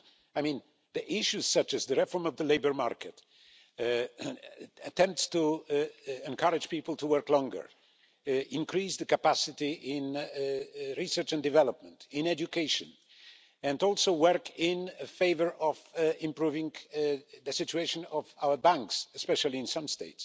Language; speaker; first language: English; non-native, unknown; Polish